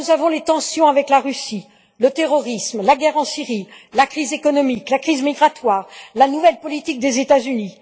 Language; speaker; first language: French; native; French